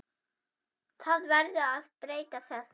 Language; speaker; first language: Icelandic; non-native, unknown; German